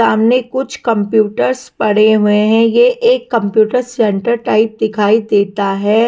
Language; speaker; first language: Hindi; non-native, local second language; Punjabi